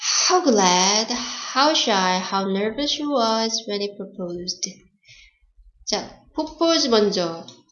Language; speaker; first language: English; non-native, fluent; Korean